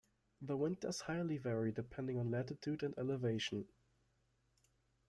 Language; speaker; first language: English; non-native, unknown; German